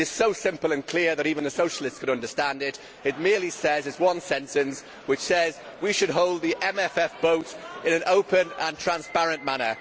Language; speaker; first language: English; native; English